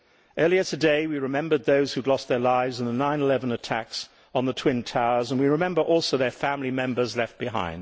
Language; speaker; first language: English; native; English